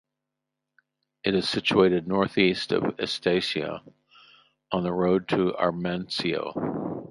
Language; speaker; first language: English; native; English